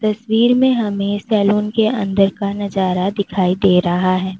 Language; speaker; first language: Hindi; native; Hindi